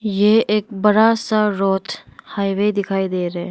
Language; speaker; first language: Hindi; non-native, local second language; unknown